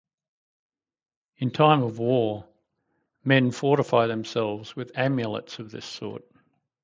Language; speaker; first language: English; native; English